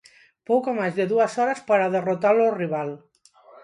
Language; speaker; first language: Galician; non-native, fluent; Spanish